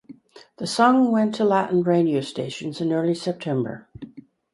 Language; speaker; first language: English; native; English